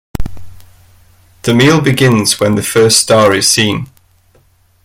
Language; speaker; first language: English; native; English